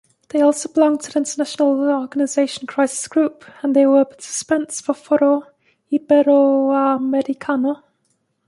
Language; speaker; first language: English; native; English